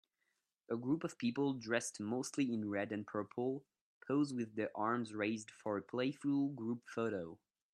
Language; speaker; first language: English; non-native, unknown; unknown